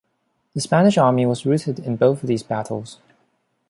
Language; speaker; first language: English; non-native, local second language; Cantonese